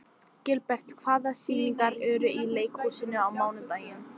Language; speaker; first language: Icelandic; non-native, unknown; English